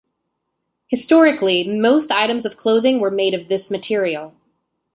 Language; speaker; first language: English; native; English